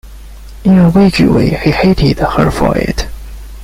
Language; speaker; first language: English; non-native, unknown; Chinese